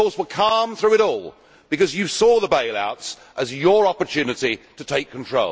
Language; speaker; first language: English; native; English